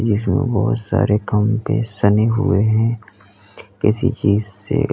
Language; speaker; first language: Hindi; native; Hindi